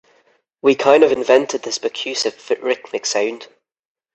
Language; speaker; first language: English; native; English